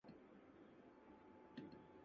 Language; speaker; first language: English; non-native, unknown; Japanese